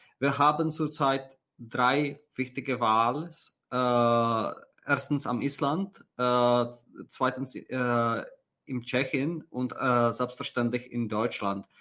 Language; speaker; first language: German; non-native, related language; Czech